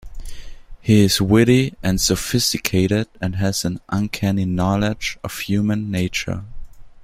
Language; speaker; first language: English; non-native, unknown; German